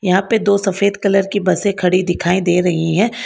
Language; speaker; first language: Hindi; non-native, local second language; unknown